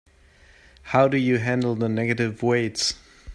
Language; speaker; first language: English; non-native, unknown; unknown